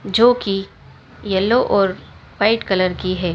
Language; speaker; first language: Hindi; native; Hindi